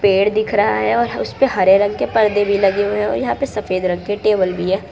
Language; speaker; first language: Hindi; non-native, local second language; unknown